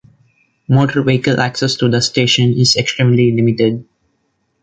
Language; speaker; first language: English; non-native, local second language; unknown